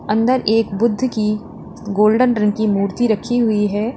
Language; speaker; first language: Hindi; native; Hindi